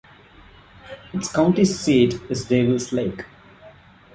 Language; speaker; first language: English; non-native, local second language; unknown